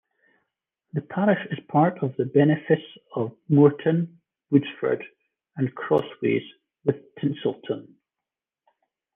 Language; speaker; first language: English; native; English